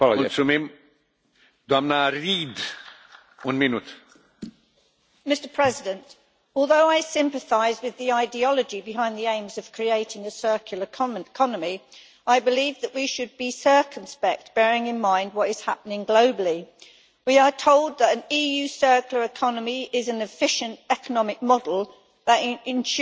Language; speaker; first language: English; native; English